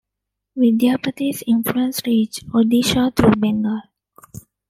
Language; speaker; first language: English; non-native, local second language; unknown